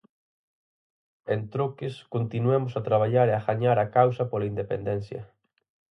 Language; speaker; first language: Galician; native; Galician